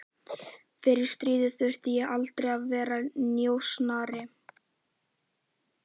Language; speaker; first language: Icelandic; native; Icelandic